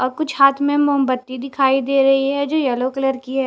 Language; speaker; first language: Hindi; non-native, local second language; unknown